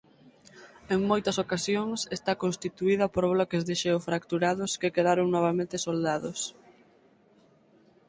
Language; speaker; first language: Galician; native; Galician